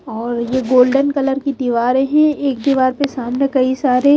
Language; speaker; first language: Hindi; native; Hindi